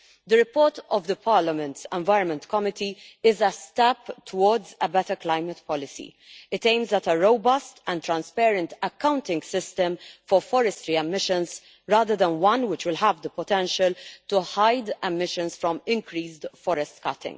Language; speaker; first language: English; non-native, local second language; Maltese